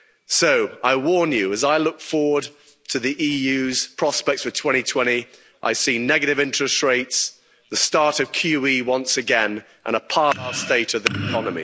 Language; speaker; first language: English; native; English